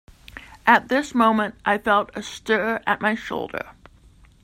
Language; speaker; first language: English; native; English